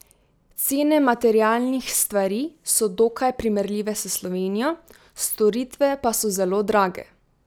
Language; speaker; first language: Slovenian; native; Slovenian